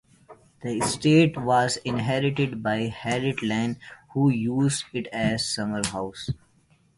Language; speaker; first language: English; non-native, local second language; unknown